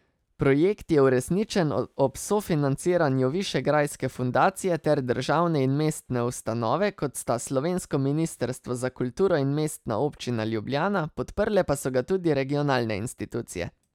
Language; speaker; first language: Slovenian; native; Slovenian